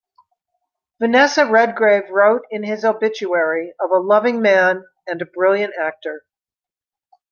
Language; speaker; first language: English; native; English